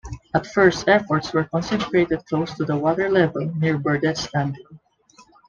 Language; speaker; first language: English; non-native, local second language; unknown